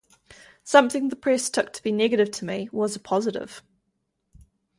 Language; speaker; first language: English; native; English